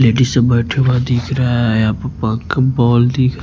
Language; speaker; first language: Hindi; non-native, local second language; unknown